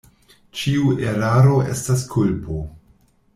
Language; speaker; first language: Esperanto; non-native, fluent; German